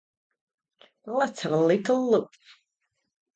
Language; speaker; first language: English; non-native, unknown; Italian